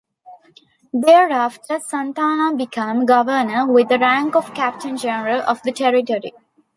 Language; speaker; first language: English; non-native, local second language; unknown